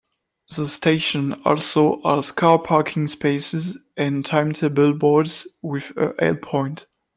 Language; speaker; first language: English; non-native, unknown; French